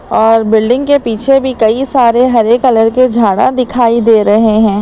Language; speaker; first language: Hindi; native; Hindi